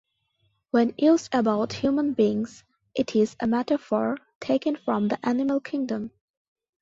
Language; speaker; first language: English; non-native, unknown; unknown